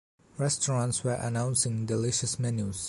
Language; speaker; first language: English; non-native, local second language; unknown